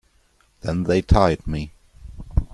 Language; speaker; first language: English; non-native, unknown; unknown